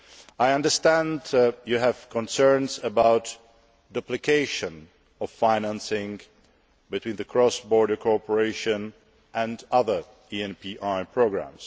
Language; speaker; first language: English; non-native, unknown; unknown